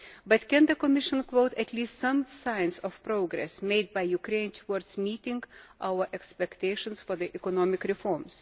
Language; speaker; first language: English; non-native, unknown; Lithuanian